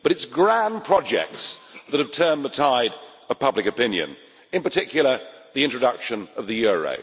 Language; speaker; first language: English; native; English